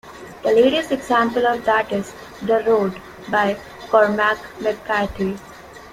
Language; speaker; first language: English; non-native, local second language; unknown